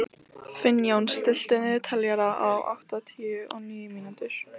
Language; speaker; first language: Icelandic; non-native, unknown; Lithuanian